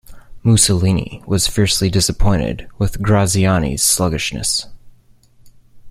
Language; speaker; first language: English; native; English